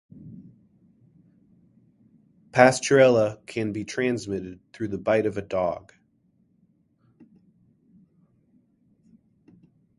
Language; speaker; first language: English; native; English